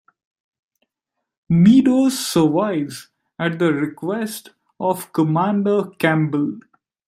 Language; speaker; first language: English; non-native, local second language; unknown